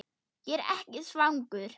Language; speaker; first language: Icelandic; non-native, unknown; German